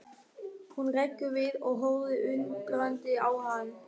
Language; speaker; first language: Icelandic; non-native, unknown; German